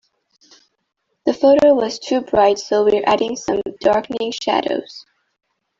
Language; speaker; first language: English; non-native, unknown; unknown